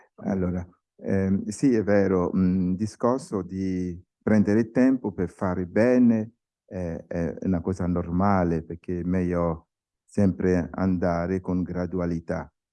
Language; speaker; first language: Italian; non-native, fluent; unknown